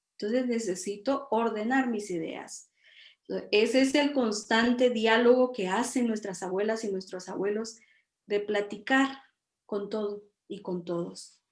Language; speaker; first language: Spanish; non-native, local second language; Kʼicheʼ